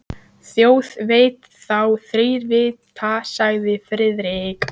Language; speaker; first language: Icelandic; native; Icelandic